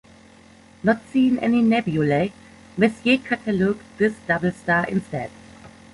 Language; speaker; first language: English; non-native, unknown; German